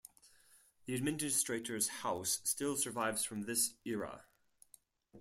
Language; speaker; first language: English; non-native, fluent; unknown